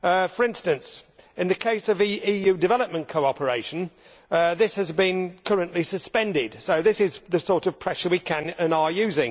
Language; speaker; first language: English; native; English